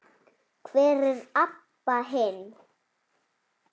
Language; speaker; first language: Icelandic; native; Icelandic